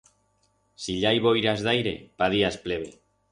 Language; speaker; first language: Aragonese; non-native, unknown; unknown